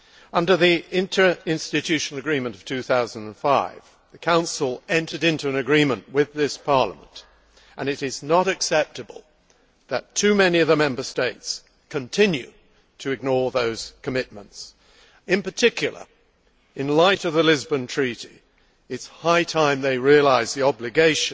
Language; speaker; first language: English; native; English